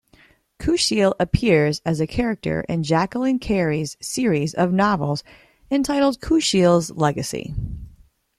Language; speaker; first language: English; native; English